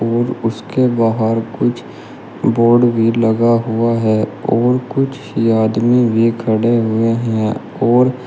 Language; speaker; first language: Hindi; native; Hindi